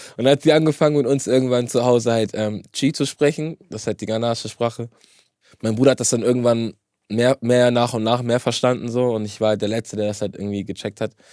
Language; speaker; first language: German; early bilingual, other home language; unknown